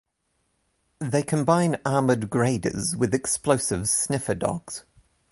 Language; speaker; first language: English; native; English